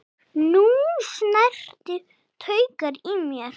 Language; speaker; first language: Icelandic; non-native, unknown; English